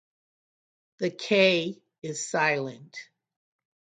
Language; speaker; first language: English; native; English